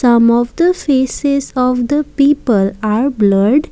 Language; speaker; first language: English; non-native, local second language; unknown